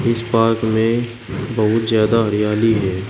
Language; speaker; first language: Hindi; native; Hindi